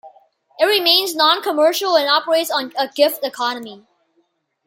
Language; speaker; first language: English; non-native, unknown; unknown